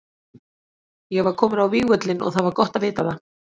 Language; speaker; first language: Icelandic; native; Icelandic